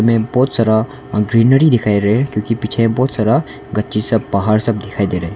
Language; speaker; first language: Hindi; non-native, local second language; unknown